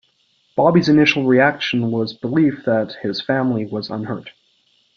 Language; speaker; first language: English; native; English